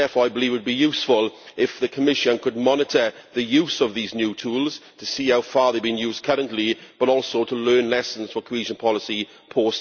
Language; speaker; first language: English; native; English